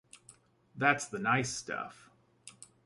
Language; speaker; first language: English; native; English